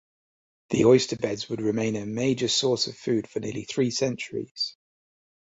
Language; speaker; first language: English; native; English